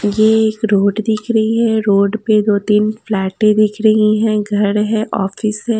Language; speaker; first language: Hindi; native; Hindi